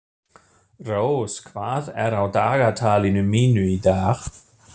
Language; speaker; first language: Icelandic; non-native, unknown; German